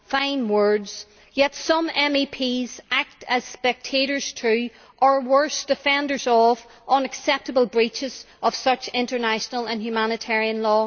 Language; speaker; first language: English; native; English